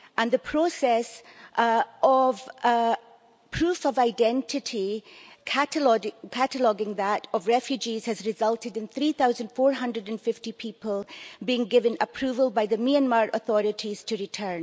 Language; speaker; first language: English; native; English